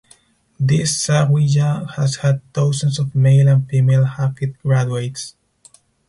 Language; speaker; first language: English; non-native, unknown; Spanish